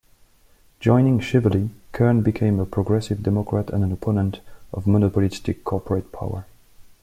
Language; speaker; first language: English; non-native, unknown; French